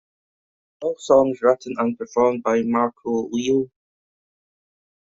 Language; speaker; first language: English; native; English